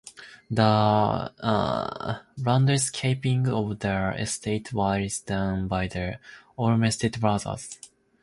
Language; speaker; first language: English; non-native, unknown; Japanese